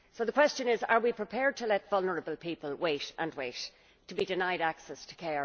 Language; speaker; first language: English; native; English